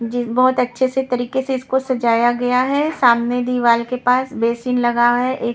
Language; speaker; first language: Hindi; non-native, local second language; Punjabi